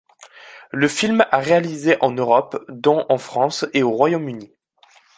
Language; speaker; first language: French; native; French